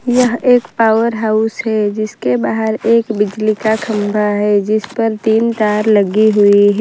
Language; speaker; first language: Hindi; non-native, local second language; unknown